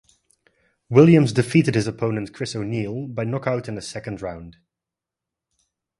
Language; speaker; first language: English; non-native, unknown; Dutch